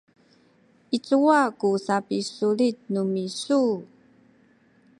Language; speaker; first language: Sakizaya; non-native, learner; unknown